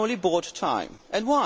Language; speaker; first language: English; non-native, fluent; Dutch